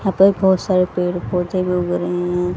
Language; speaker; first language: Hindi; native; Hindi